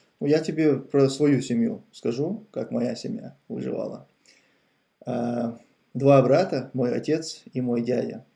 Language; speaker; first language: Russian; non-native, local second language; Chechen